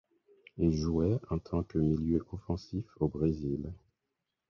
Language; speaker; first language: French; non-native, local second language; Haitian Creole